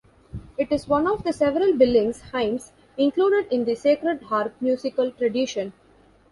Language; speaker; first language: English; non-native, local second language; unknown